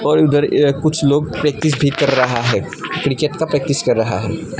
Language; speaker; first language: Hindi; non-native, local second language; Assamese